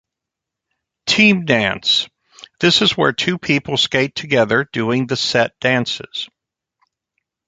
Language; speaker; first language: English; native; English